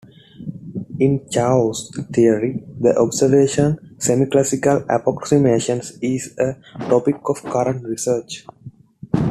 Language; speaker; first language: English; non-native, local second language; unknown